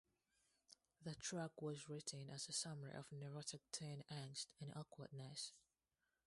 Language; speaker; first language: English; non-native, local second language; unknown